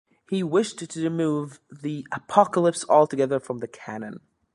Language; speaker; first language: English; native; English